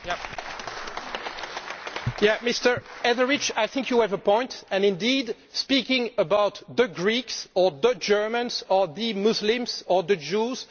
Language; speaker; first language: English; non-native, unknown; French